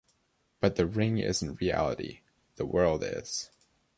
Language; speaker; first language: English; native; English